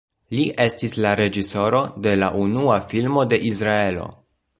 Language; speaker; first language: Esperanto; non-native, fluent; Polish